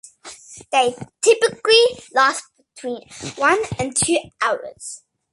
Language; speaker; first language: English; native; English